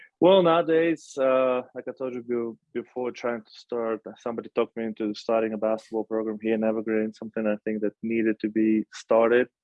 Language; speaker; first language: English; non-native, fluent; Russian